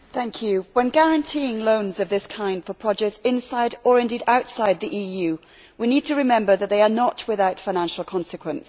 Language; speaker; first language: English; native; English